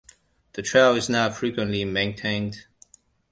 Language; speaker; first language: English; non-native, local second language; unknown